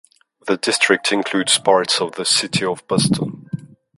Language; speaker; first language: English; non-native, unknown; French